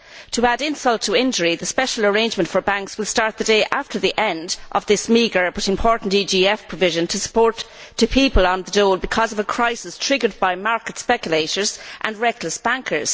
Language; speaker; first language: English; native; English